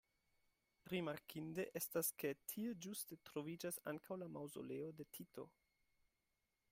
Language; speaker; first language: Esperanto; non-native, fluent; German